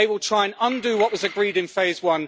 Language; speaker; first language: English; native; English